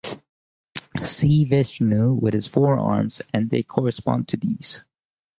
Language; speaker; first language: English; native; English